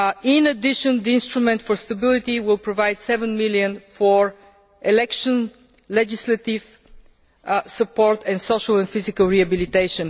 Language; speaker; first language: English; non-native, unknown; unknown